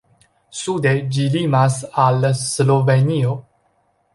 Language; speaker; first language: Esperanto; non-native, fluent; Chinese